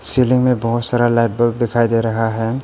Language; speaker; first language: Hindi; early bilingual, other home language; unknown